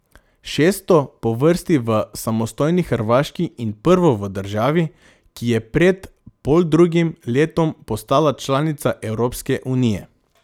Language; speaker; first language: Slovenian; non-native, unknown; Macedonian